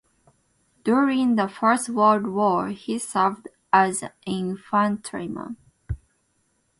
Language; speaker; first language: English; non-native, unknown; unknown